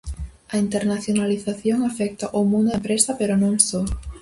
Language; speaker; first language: Galician; native; Galician